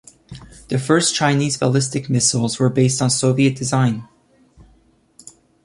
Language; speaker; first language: English; native; English